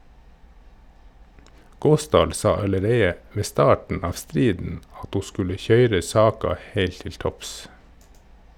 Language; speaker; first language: Norwegian; native; Norwegian